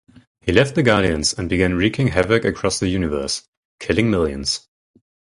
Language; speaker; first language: English; non-native, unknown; German